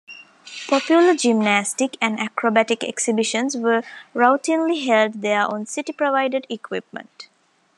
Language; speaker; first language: English; non-native, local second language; Tamil